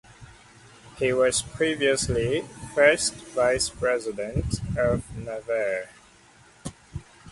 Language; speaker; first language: English; native; English